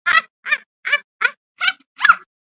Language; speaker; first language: English; native; English